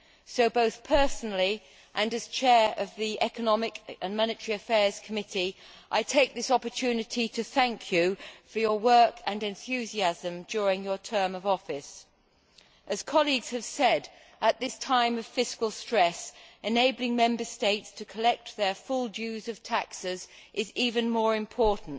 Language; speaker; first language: English; native; English